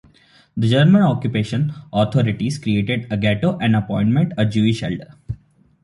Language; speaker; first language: English; non-native, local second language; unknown